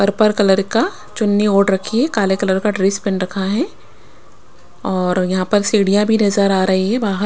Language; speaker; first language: Hindi; non-native, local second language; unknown